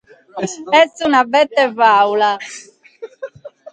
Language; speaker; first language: Sardinian; native; Sardinian